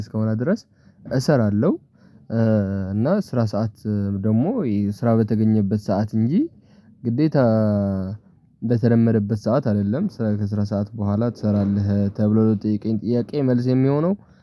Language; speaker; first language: Amharic; non-native, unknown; Tigrinya